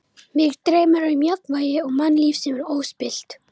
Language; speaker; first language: Icelandic; non-native, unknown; Romanian